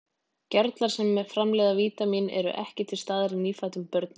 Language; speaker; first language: Icelandic; native; Icelandic